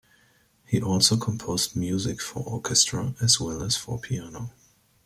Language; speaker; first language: English; native; English